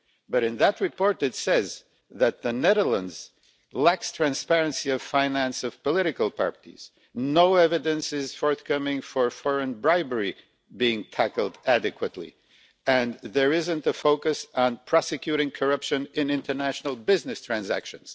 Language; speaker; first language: English; non-native, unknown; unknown